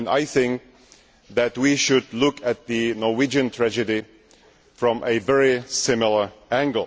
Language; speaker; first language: English; non-native, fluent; Czech